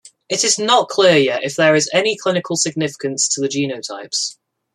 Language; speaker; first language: English; native; English